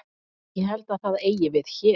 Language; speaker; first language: Icelandic; native; Icelandic